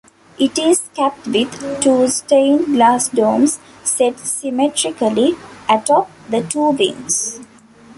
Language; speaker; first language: English; non-native, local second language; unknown